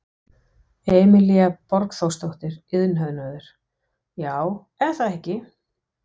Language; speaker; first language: Icelandic; non-native, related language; Danish